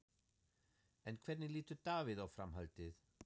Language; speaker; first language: Icelandic; non-native, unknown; German